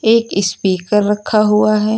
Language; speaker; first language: Hindi; native; Hindi